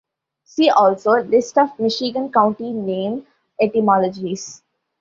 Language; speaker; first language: English; non-native, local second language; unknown